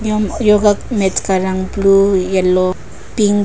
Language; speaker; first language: Hindi; non-native, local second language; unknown